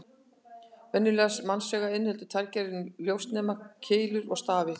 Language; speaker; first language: Icelandic; native; Icelandic